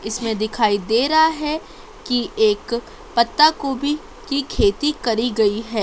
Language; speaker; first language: Hindi; native; Hindi